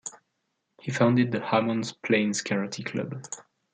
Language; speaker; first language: English; non-native, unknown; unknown